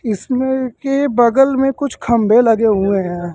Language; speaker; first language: Hindi; native; Hindi